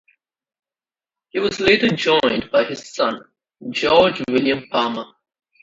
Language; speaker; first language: English; non-native, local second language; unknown